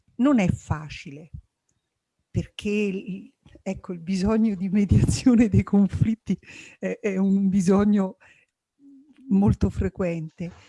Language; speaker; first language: Italian; native; Italian